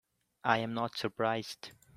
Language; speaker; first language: English; non-native, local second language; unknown